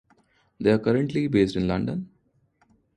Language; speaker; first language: English; non-native, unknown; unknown